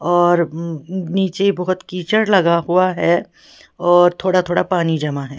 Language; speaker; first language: Hindi; native; Hindi